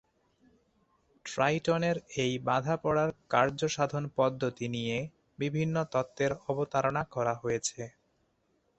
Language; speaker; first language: Bangla; non-native, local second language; Chittagonian